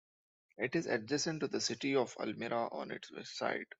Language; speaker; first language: English; non-native, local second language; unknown